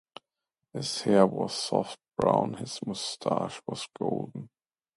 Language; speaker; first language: English; non-native, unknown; German